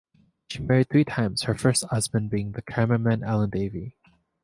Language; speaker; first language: English; native; English